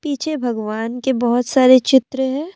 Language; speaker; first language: Hindi; non-native, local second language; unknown